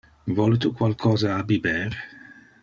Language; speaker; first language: Interlingua; non-native, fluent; Dutch